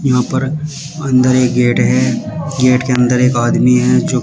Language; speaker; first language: Hindi; native; Hindi